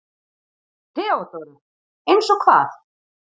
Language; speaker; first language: Icelandic; native; Icelandic